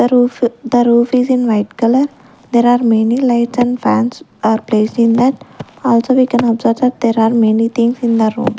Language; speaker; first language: English; non-native, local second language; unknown